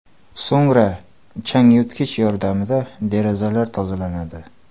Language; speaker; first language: Uzbek; non-native, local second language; Kara-Kalpak